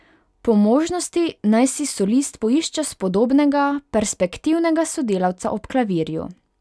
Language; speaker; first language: Slovenian; non-native, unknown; Hungarian